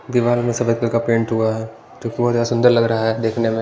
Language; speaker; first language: Hindi; non-native, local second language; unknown